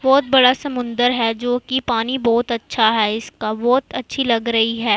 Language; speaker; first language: Hindi; non-native, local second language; Punjabi